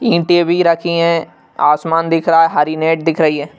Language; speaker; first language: Hindi; native; Hindi